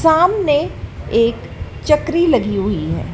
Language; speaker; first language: Hindi; native; Hindi